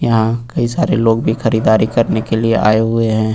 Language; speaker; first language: Hindi; native; Hindi